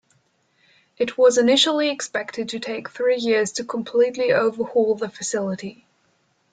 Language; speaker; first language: English; non-native, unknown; German